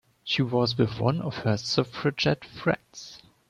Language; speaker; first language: English; non-native, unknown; German